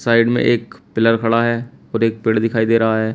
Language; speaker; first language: Hindi; native; Hindi